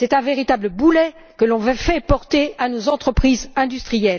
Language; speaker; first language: French; native; French